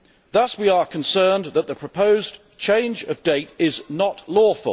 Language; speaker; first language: English; native; English